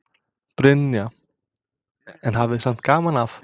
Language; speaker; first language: Icelandic; non-native, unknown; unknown